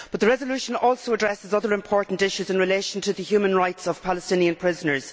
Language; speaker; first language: English; native; English